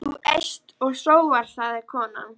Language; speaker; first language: Icelandic; native; Icelandic